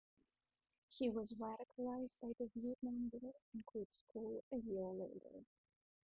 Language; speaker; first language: English; non-native, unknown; Russian